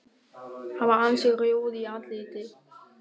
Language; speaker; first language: Icelandic; non-native, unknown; German